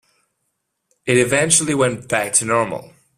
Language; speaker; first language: English; non-native, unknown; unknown